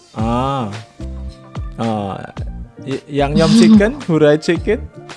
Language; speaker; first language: Korean; non-native, learner; Indonesian